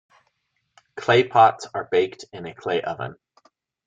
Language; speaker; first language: English; native; English